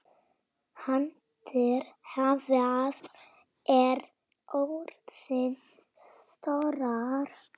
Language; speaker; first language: Icelandic; non-native, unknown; Polish